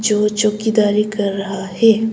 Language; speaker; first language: Hindi; early bilingual, other home language; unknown